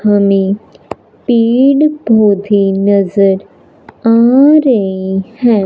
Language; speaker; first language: Hindi; non-native, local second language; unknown